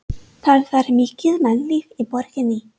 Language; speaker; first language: Icelandic; non-native, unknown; English